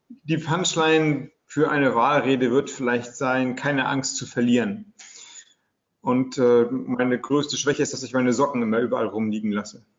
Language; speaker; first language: German; native; German